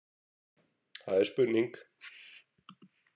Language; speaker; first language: Icelandic; native; Icelandic